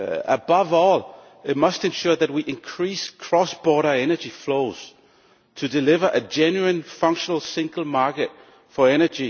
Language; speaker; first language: English; non-native, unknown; Danish